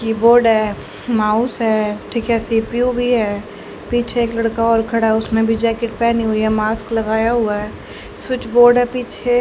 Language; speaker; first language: Hindi; native; Hindi